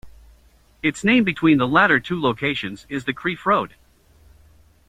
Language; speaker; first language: English; native; English